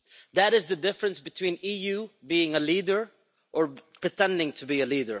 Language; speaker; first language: English; non-native, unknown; Dutch